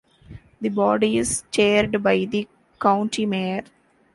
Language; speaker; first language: English; non-native, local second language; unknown